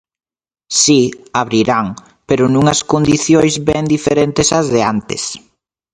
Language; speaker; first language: Galician; native; Galician